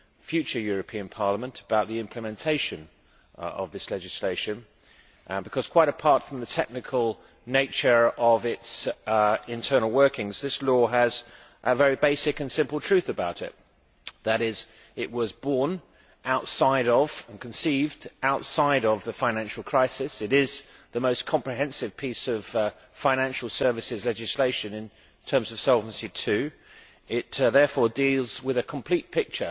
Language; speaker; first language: English; native; English